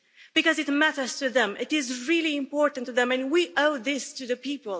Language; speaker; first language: English; non-native, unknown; Romanian